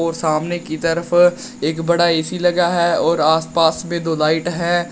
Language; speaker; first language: Hindi; native; Hindi